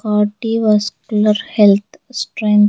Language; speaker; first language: English; non-native, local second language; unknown